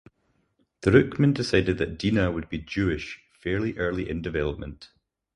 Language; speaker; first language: English; native; English